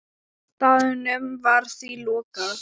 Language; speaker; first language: Icelandic; non-native, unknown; Thai